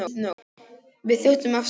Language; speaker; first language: Icelandic; non-native, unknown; Polish